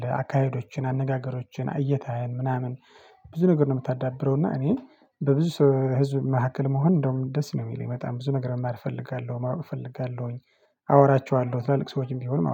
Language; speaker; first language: Amharic; non-native, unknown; Tigrinya